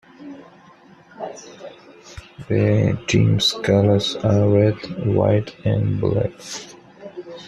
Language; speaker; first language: English; non-native, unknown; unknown